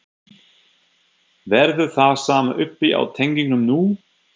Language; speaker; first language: Icelandic; non-native, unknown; German